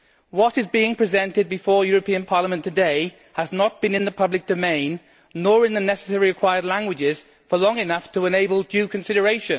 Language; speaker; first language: English; native; English